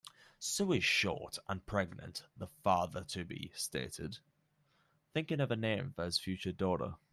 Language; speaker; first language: English; native; English